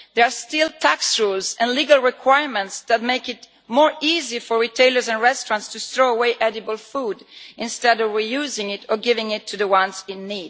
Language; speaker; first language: English; non-native, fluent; Italian